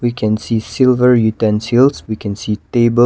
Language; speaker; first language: English; non-native, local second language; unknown